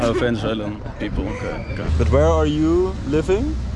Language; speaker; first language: English; non-native, fluent; Dutch